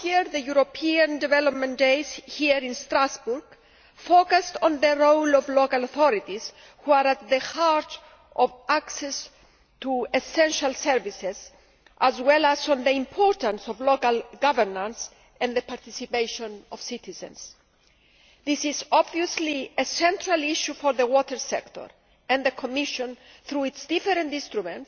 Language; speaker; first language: English; non-native, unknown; Greek